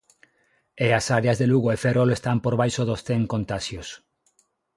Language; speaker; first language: Galician; non-native, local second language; Spanish